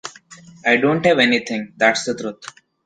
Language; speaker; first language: English; non-native, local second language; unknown